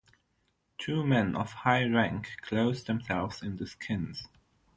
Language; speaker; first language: English; non-native, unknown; German